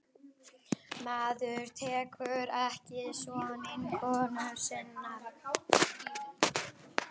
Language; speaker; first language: Icelandic; native; Icelandic